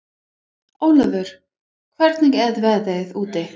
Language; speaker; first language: Icelandic; non-native, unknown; English